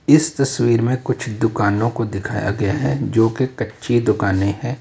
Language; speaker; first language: Hindi; native; Hindi